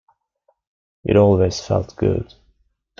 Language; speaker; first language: English; non-native, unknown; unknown